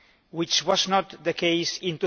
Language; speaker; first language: English; non-native, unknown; Catalan